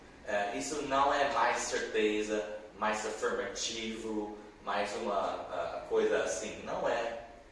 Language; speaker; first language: Portuguese; non-native, learner; English